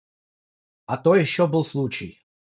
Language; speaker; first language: Russian; non-native, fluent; Georgian